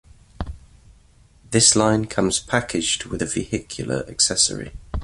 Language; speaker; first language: English; native; English